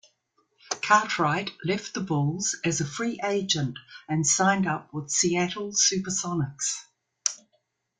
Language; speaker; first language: English; native; English